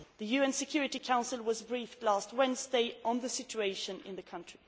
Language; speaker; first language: English; non-native, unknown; Swedish